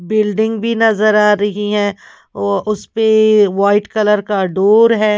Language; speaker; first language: Hindi; non-native, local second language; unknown